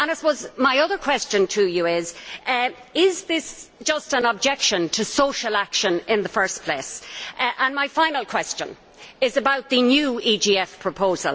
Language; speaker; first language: English; native; English